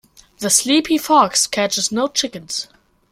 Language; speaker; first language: English; non-native, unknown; German